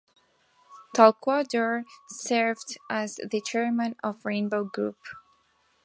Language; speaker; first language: English; non-native, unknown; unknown